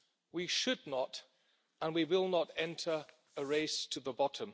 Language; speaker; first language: English; non-native, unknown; German